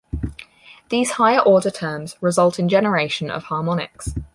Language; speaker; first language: English; native; English